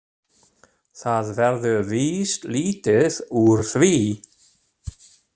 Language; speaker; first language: Icelandic; non-native, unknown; German